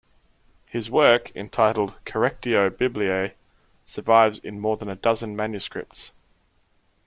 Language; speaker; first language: English; native; English